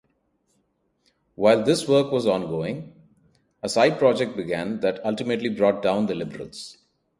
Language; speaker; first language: English; non-native, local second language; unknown